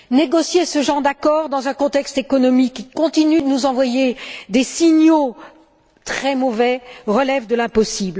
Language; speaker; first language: French; native; French